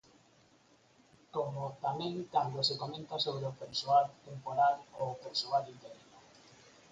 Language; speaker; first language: Galician; native; Galician